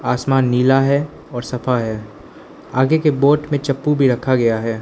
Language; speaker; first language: Hindi; non-native, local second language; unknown